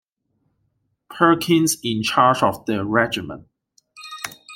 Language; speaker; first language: English; non-native, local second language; Cantonese